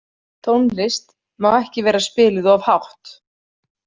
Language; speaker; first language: Icelandic; native; Icelandic